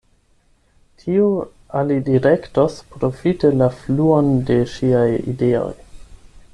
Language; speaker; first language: Esperanto; non-native, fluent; German